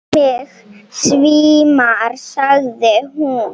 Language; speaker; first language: Icelandic; non-native, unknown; Slovenian